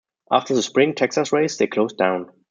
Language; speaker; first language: English; non-native, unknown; German